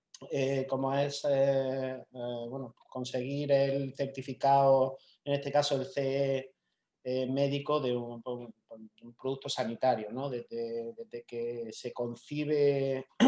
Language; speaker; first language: Spanish; native; Spanish